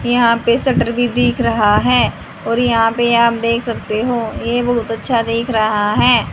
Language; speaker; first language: Hindi; native; Hindi